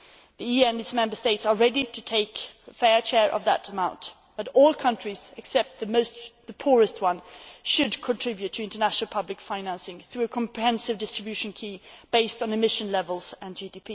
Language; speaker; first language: English; non-native, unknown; Swedish